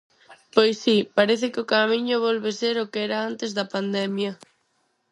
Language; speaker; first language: Galician; non-native, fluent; Spanish